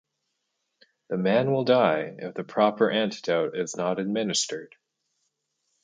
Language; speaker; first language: English; native; English